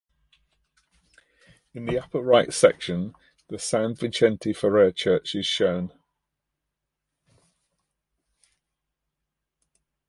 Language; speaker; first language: English; native; English